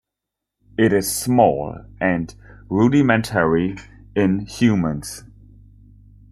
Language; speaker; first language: English; non-native, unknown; German